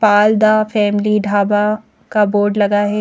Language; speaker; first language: Hindi; native; Hindi